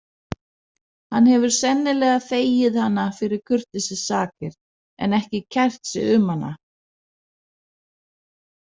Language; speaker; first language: Icelandic; non-native, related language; Danish